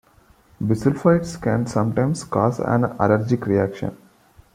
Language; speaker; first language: English; non-native, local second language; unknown